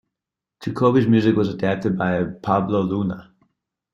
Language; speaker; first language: English; native; English